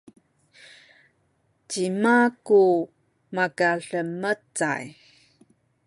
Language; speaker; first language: Sakizaya; native; Sakizaya